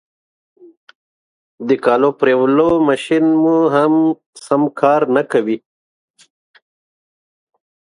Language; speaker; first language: English; non-native, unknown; Pashto